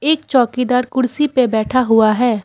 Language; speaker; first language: Hindi; non-native, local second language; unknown